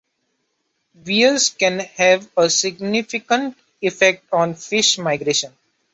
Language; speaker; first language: English; non-native, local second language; Marathi